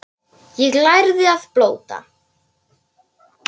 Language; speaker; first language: Icelandic; non-native, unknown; Polish